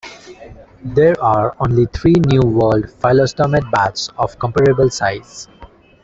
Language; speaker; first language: English; non-native, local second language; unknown